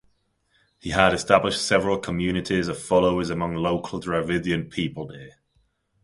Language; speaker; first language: English; non-native, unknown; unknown